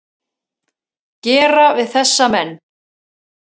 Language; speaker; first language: Icelandic; native; Icelandic